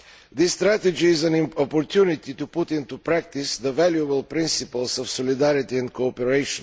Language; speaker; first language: English; non-native, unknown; Bulgarian